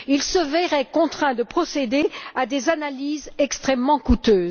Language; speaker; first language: French; native; French